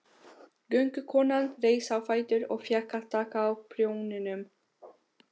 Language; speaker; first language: Icelandic; non-native, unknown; Albanian